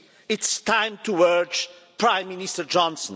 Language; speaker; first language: English; non-native, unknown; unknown